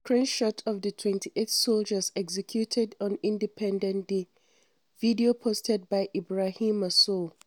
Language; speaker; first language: English; non-native, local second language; Hausa